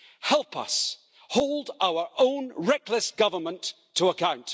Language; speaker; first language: English; native; English